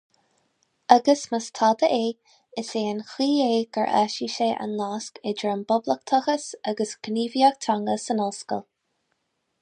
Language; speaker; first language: Irish; non-native, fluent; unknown